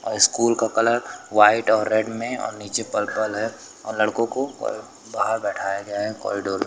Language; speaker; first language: Hindi; native; Hindi